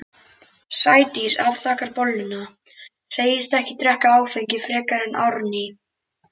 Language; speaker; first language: Icelandic; native; Icelandic